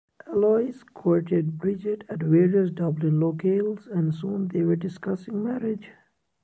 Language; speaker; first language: English; non-native, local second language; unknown